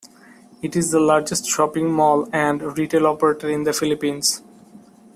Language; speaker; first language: English; non-native, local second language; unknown